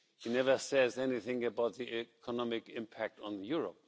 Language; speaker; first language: English; non-native, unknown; German